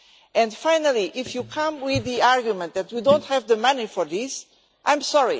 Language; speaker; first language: English; non-native, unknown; Portuguese